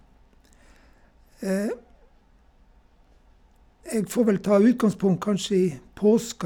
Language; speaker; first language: Norwegian; native; Norwegian